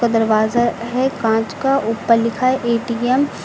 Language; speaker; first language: Hindi; native; Hindi